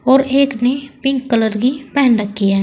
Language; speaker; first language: Hindi; native; Hindi